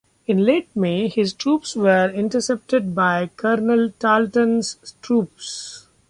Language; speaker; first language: English; non-native, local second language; Marathi